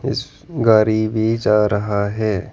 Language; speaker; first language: Hindi; non-native, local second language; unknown